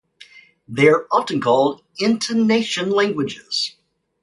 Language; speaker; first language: English; native; English